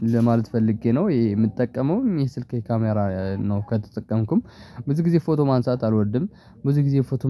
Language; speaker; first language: Amharic; non-native, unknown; Tigrinya